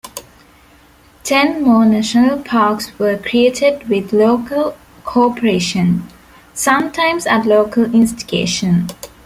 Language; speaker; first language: English; non-native, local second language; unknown